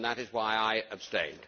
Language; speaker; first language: English; native; English